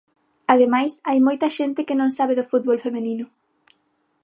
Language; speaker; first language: Galician; non-native, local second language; Spanish